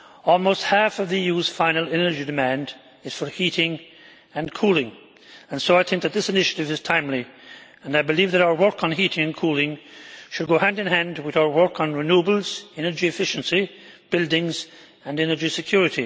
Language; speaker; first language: English; native; English